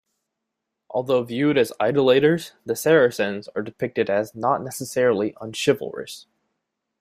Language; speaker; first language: English; native; English